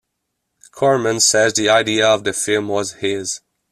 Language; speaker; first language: English; non-native, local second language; French